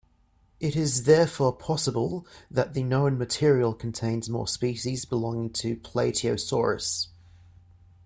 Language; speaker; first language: English; native; English